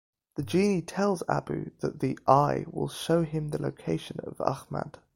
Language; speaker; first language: English; native; English